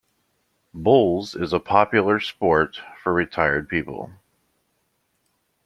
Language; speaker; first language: English; native; English